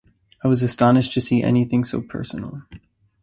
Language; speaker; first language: English; native; English